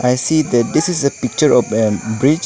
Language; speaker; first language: English; non-native, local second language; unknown